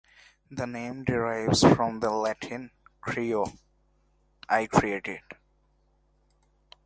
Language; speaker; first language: English; non-native, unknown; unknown